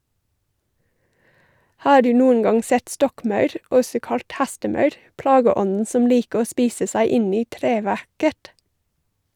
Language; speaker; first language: Norwegian; non-native, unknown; English